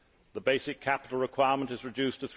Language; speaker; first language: English; native; English